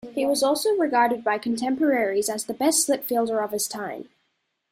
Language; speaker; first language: English; native; English